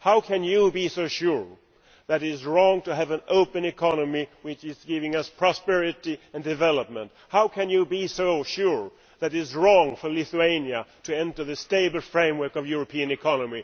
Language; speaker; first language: English; non-native, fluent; Swedish